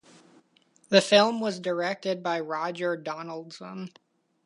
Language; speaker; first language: English; native; English